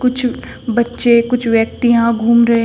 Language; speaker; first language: Hindi; native; Hindi